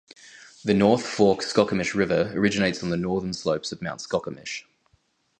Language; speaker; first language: English; native; English